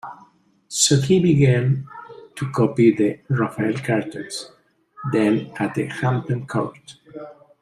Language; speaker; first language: English; non-native, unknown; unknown